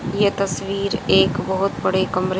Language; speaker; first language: Hindi; native; Hindi